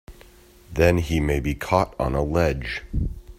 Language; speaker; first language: English; native; English